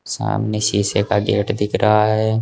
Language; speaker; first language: Hindi; native; Hindi